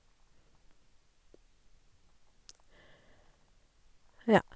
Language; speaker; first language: Norwegian; non-native, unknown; Sinhala